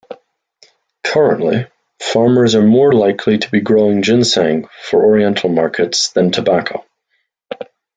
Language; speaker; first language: English; native; English